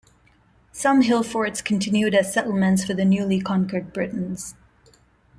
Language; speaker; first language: English; non-native, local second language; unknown